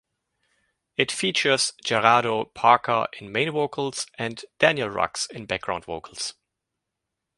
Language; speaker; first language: English; native; English